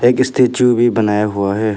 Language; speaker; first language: Hindi; non-native, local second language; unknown